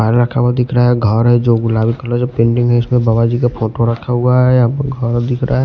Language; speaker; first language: Hindi; non-native, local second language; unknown